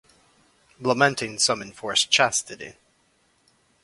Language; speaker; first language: English; native; English